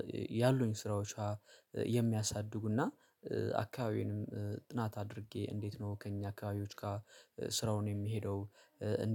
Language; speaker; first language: Amharic; native; Amharic